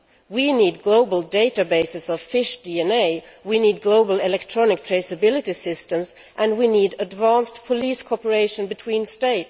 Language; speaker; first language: English; non-native, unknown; Swedish